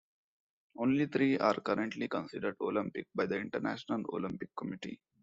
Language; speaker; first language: English; non-native, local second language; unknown